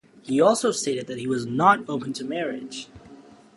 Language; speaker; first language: English; native; English